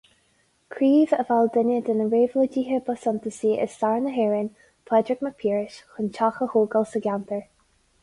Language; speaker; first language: Irish; non-native, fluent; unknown